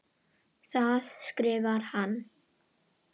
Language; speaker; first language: Icelandic; non-native, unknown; Indonesian